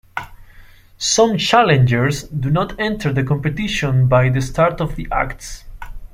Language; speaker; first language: English; non-native, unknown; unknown